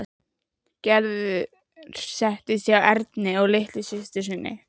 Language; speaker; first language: Icelandic; native; Icelandic